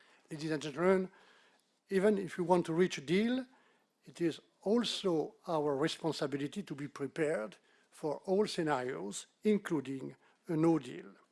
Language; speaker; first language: English; non-native, fluent; French